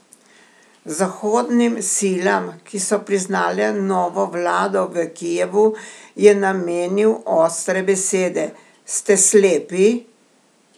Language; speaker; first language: Slovenian; native; Slovenian